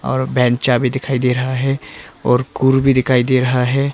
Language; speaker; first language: Hindi; non-native, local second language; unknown